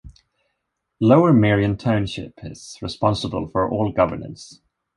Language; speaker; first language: English; non-native, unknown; Swedish